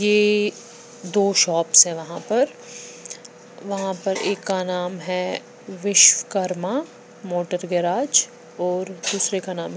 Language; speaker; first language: Hindi; non-native, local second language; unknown